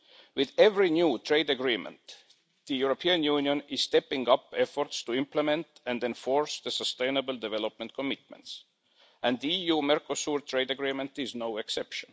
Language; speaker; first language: English; non-native, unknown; Estonian